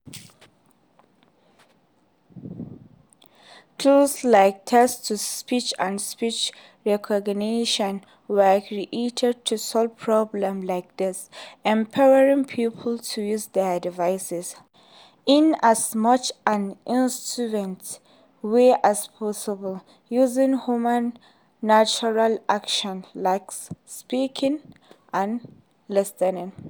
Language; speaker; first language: English; non-native, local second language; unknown